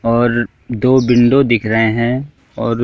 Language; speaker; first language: Hindi; native; Hindi